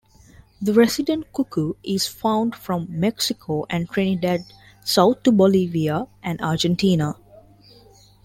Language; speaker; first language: English; non-native, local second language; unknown